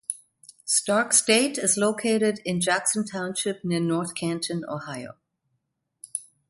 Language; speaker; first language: English; non-native, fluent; German